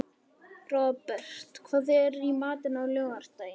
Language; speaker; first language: Icelandic; native; Icelandic